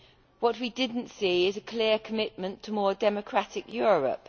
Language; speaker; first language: English; native; English